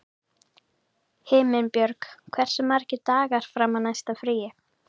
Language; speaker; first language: Icelandic; native; Icelandic